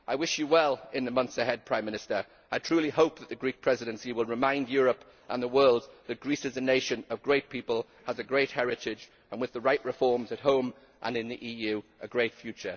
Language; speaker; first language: English; native; English